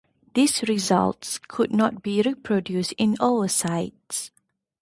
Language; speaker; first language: English; non-native, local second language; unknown